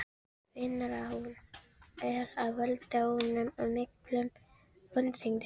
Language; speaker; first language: Icelandic; non-native, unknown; Filipino